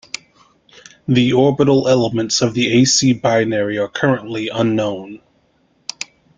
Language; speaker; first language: English; native; English